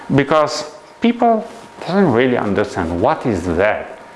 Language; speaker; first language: English; non-native, fluent; Romanian